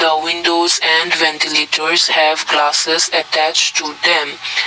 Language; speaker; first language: English; non-native, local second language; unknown